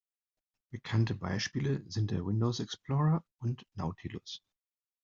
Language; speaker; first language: German; non-native, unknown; Spanish